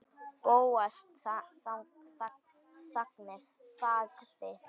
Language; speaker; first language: Icelandic; native; Icelandic